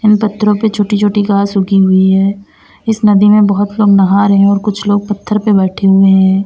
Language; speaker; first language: Hindi; native; Hindi